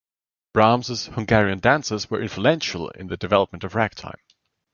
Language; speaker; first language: English; non-native, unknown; German